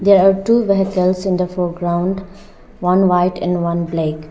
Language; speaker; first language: English; non-native, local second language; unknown